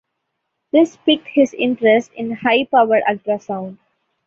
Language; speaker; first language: English; non-native, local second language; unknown